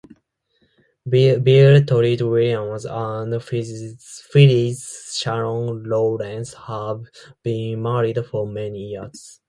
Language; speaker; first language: English; non-native, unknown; Japanese